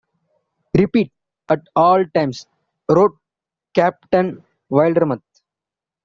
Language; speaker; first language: English; non-native, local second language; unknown